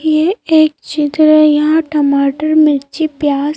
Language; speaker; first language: Hindi; native; Hindi